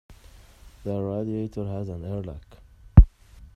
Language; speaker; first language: English; non-native, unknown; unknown